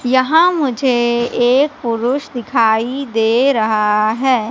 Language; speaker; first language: Hindi; native; Hindi